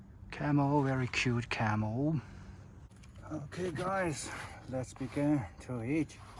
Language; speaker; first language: English; non-native, learner; Chinese